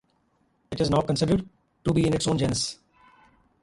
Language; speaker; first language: English; non-native, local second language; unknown